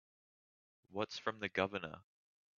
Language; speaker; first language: English; native; English